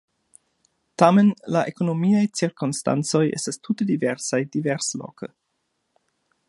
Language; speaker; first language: Esperanto; non-native, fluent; German